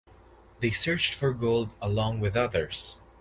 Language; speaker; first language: English; non-native, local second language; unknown